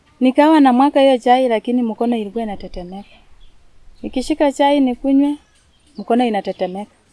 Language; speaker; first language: Swahili; non-native, local second language; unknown